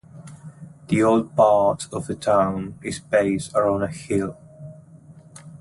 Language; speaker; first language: English; native; English